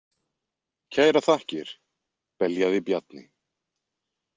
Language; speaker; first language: Icelandic; native; Icelandic